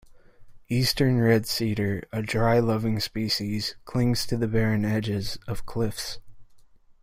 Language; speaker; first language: English; native; English